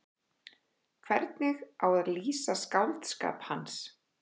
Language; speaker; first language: Icelandic; native; Icelandic